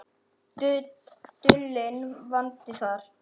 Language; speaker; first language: Icelandic; native; Icelandic